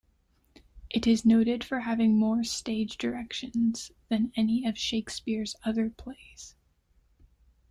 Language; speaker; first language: English; native; English